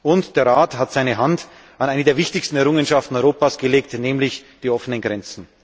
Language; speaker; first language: German; native; German